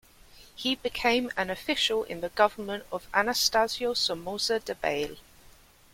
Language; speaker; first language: English; native; English